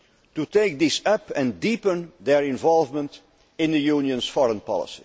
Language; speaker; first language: English; non-native, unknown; Dutch